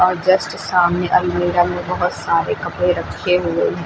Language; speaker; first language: Hindi; native; Hindi